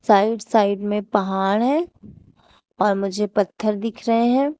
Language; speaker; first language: Hindi; native; Hindi